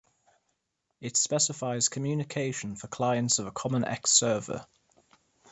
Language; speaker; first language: English; native; English